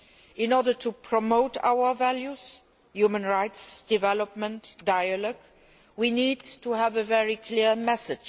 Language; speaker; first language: English; non-native, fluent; Luxembourgish